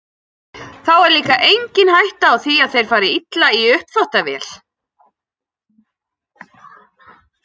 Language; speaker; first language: Icelandic; native; Icelandic